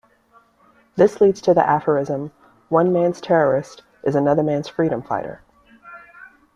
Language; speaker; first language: English; native; English